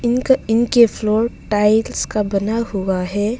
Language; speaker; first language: Hindi; non-native, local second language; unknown